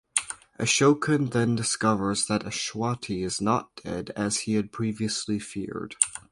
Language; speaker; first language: English; native; English